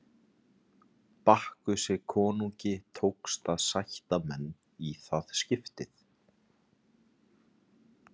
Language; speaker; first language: Icelandic; native; Icelandic